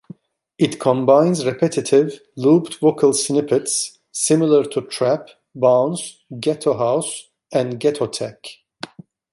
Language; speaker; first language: English; non-native, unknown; Turkish